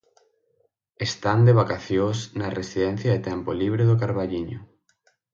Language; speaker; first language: Galician; native; Galician